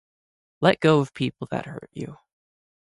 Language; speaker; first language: English; native; English